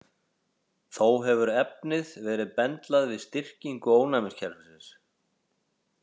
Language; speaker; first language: Icelandic; native; Icelandic